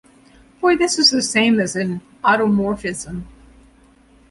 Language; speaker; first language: English; native; English